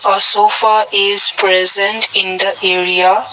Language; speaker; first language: English; non-native, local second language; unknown